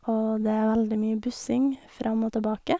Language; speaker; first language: Norwegian; native; Norwegian